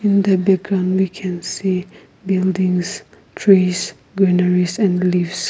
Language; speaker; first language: English; non-native, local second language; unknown